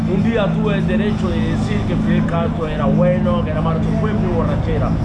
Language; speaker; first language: Spanish; native; Spanish